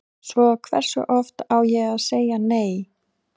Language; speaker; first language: Icelandic; native; Icelandic